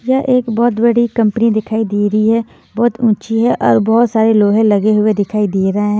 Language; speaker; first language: Hindi; native; Hindi